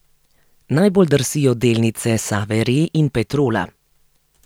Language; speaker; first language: Slovenian; native; Slovenian